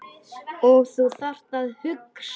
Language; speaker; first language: Icelandic; non-native, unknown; Polish